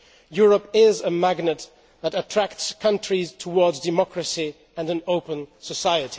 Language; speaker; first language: English; non-native, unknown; Dutch